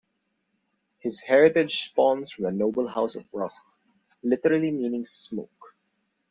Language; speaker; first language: English; non-native, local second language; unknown